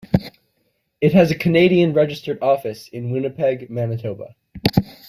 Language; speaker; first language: English; native; English